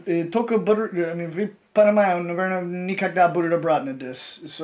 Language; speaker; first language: Russian; non-native, learner; English